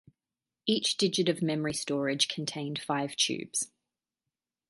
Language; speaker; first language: English; native; English